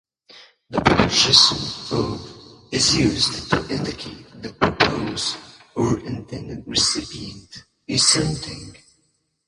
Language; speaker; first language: English; non-native, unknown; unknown